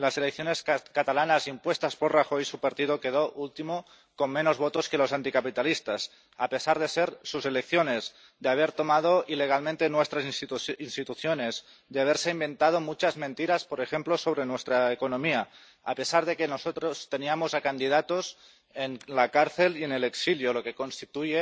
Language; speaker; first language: Spanish; non-native, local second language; Catalan